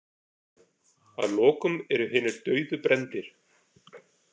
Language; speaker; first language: Icelandic; native; Icelandic